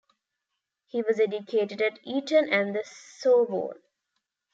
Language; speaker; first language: English; non-native, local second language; Tamil